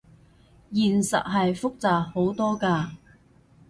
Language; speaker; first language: Cantonese; native; Cantonese